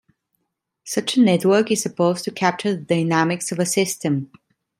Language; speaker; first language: English; non-native, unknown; Italian